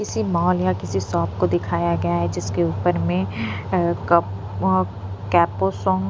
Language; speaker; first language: Hindi; non-native, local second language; Punjabi